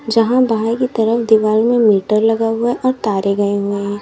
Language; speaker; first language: Hindi; native; Hindi